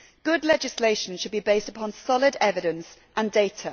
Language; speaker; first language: English; native; English